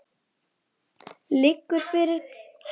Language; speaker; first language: Icelandic; native; Icelandic